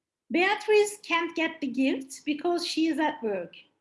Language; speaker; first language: English; non-native, fluent; Turkish